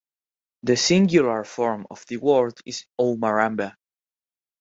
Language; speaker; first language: English; non-native, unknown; Spanish